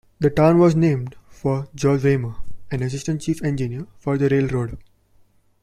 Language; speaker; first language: English; non-native, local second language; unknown